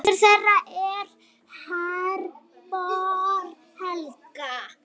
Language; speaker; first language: Icelandic; native; Icelandic